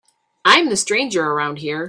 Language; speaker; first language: English; native; English